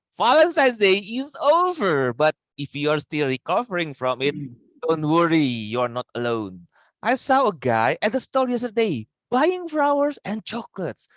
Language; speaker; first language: English; non-native, fluent; Indonesian